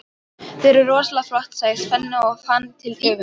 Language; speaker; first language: Icelandic; non-native, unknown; Polish